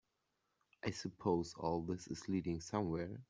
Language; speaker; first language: English; native; English